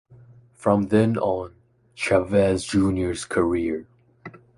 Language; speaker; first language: English; non-native, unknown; Chinese